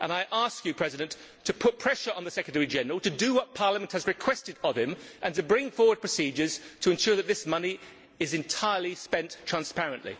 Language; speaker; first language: English; native; English